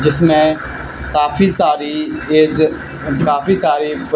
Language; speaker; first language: Hindi; native; Hindi